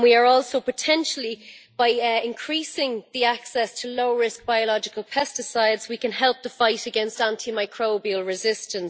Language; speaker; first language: English; native; English